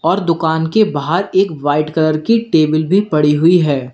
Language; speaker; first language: Hindi; native; Hindi